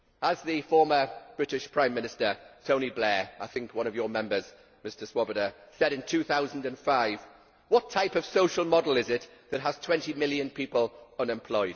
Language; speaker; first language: English; native; English